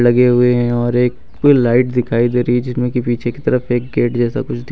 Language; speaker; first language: Hindi; native; Hindi